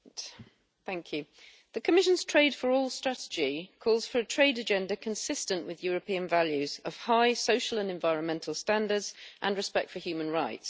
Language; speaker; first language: English; native; English